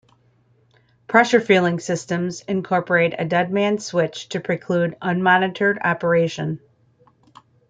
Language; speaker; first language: English; native; English